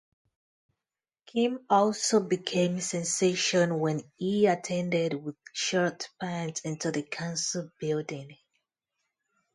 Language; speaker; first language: English; non-native, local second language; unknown